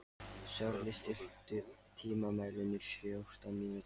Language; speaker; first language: Icelandic; non-native, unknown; Lithuanian